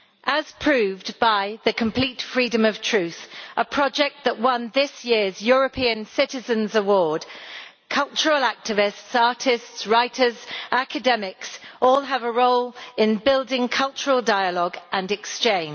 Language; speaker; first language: English; native; English